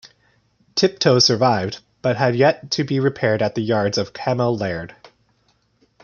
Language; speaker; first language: English; native; English